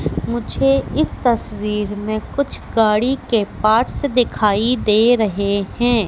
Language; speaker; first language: Hindi; native; Hindi